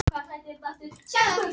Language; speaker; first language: Icelandic; non-native, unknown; Arabic